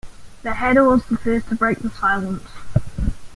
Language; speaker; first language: English; native; English